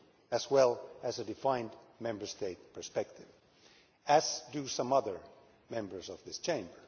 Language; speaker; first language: English; non-native, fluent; Finnish